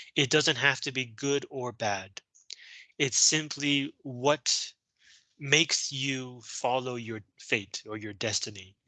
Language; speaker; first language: English; non-native, fluent; Chinese